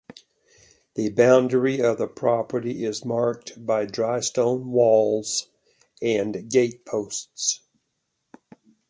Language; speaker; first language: English; native; English